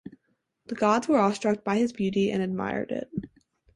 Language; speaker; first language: English; native; English